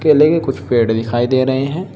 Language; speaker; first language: Hindi; native; Hindi